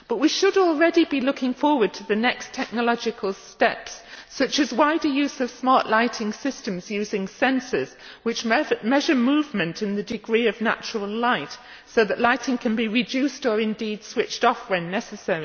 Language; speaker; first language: English; native; English